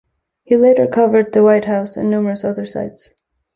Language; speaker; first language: English; native; English